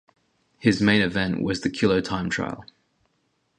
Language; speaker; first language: English; native; English